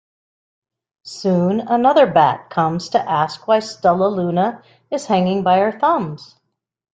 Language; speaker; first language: English; native; English